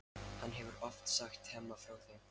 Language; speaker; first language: Icelandic; non-native, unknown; Lithuanian